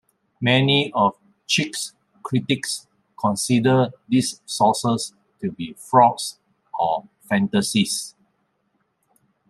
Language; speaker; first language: English; non-native, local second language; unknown